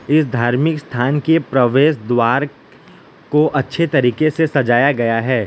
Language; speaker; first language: Hindi; non-native, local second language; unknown